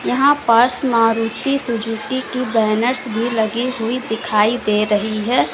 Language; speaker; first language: Hindi; native; Hindi